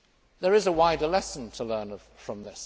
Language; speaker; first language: English; native; English